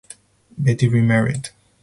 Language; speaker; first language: English; non-native, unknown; Spanish